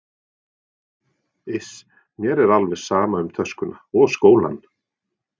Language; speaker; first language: Icelandic; non-native, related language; Norwegian